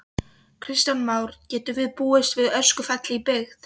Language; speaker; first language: Icelandic; non-native, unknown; Polish